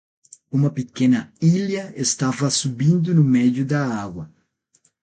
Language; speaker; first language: Portuguese; non-native, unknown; Spanish